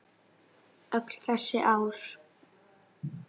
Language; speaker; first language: Icelandic; native; Icelandic